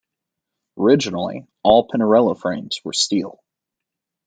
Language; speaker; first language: English; native; English